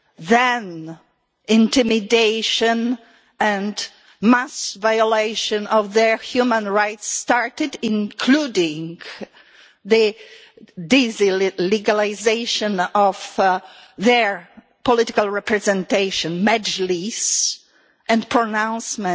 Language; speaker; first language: English; non-native, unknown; Polish